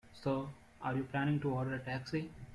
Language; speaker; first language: English; non-native, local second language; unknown